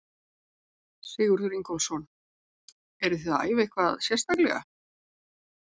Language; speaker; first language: Icelandic; native; Icelandic